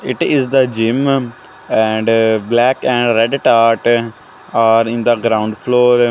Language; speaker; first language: English; non-native, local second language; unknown